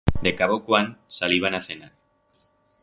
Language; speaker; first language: Aragonese; non-native, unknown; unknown